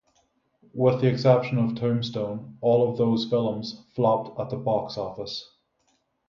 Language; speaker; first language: English; native; English